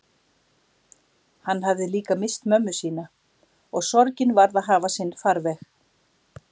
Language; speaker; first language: Icelandic; native; Icelandic